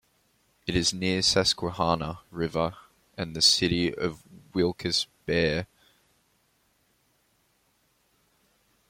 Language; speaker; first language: English; native; English